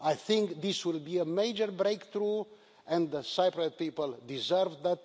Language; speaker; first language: English; non-native, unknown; Romanian